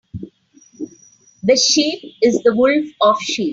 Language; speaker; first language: English; non-native, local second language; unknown